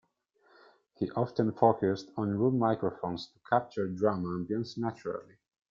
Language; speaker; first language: English; non-native, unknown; Italian